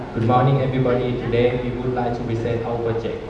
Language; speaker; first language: English; non-native, learner; Thai